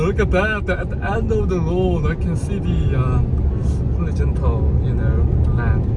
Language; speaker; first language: English; non-native, fluent; Korean